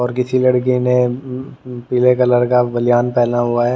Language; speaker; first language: Hindi; native; Hindi